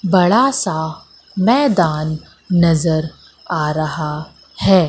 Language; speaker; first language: Hindi; native; Hindi